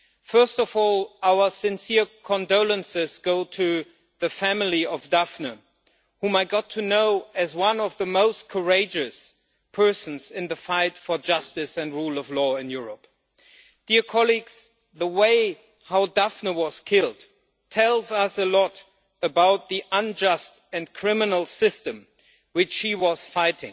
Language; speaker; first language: English; non-native, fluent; German